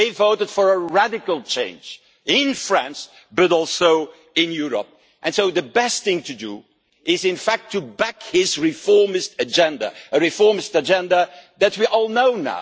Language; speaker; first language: English; non-native, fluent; Dutch